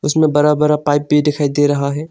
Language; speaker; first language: Hindi; non-native, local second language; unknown